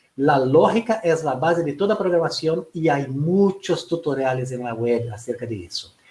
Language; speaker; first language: Spanish; non-native, related language; Portuguese